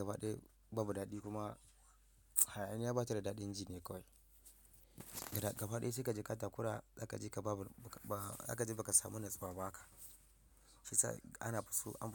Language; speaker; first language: Hausa; non-native, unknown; Yoruba